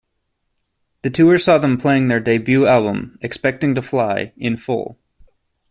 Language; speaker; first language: English; native; English